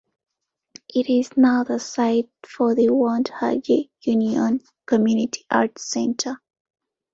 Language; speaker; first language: English; non-native, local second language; Ganda